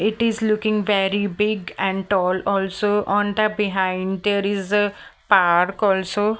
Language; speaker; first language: English; non-native, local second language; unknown